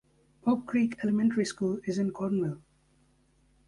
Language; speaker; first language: English; native; English